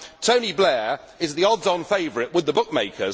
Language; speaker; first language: English; native; English